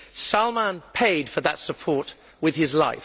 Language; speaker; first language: English; native; English